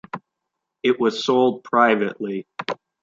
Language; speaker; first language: English; native; English